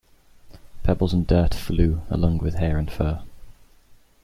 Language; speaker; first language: English; native; English